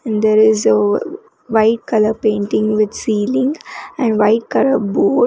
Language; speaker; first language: English; non-native, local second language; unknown